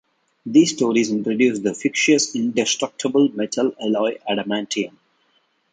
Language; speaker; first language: English; non-native, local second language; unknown